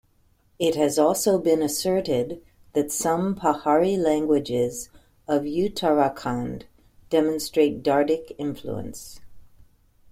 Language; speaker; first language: English; native; English